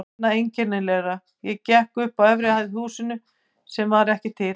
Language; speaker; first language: Icelandic; native; Icelandic